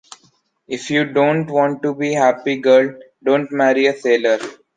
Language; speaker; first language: English; non-native, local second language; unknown